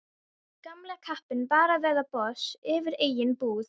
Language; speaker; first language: Icelandic; non-native, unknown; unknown